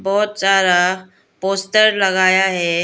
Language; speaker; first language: Hindi; non-native, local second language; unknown